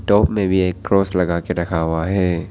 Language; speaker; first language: Hindi; non-native, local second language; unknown